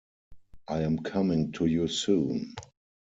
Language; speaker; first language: English; non-native, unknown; German